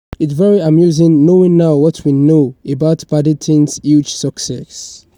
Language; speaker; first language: English; non-native, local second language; Yoruba